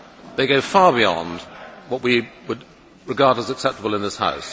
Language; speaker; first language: English; native; English